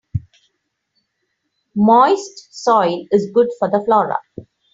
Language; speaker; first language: English; non-native, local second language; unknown